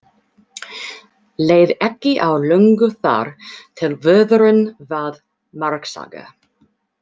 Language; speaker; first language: Icelandic; non-native, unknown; English